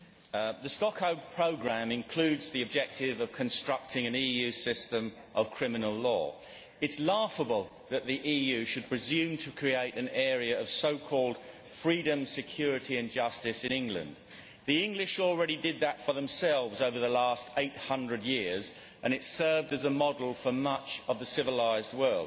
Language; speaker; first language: English; native; English